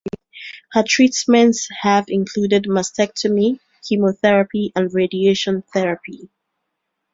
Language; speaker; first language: English; native; English